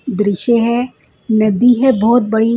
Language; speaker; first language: Hindi; non-native, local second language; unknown